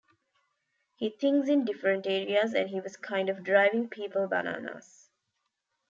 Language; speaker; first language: English; non-native, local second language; Tamil